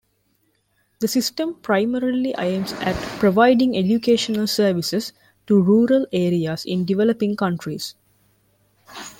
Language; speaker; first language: English; non-native, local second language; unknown